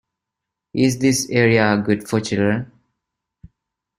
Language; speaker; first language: English; non-native, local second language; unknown